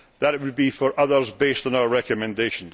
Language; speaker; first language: English; native; English